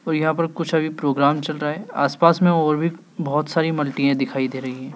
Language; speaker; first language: Hindi; native; Hindi